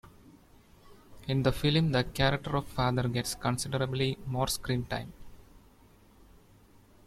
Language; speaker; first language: English; non-native, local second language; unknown